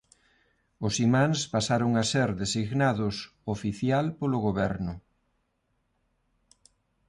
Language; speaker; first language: Galician; non-native, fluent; Spanish